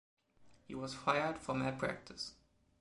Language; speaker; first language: English; non-native, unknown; German